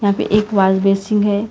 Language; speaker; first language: Hindi; non-native, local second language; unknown